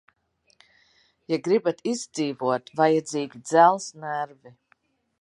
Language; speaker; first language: Latvian; early bilingual, heritage; Latvian